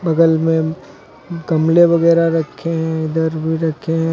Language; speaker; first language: Hindi; native; Hindi